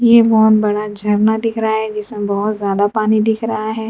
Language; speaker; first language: Hindi; non-native, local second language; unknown